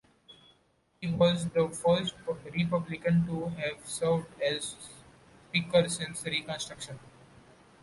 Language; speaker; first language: English; non-native, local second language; Marathi